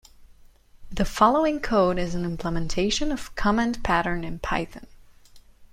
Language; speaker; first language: English; non-native, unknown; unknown